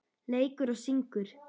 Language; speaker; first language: Icelandic; native; Icelandic